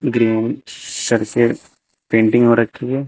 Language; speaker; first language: Hindi; native; Hindi